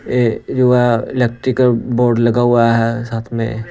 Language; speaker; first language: Hindi; non-native, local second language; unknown